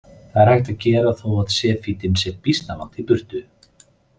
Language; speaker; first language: Icelandic; native; Icelandic